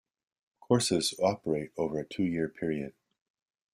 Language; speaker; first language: English; native; English